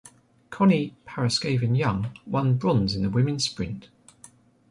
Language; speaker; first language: English; native; English